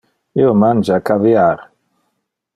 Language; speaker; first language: Interlingua; non-native, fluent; Dutch